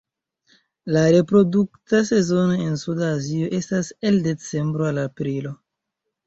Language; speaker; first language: Esperanto; non-native, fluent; Chinese